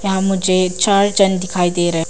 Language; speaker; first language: Hindi; non-native, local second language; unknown